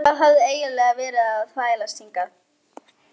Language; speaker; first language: Icelandic; non-native, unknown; German